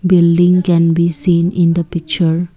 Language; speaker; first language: English; non-native, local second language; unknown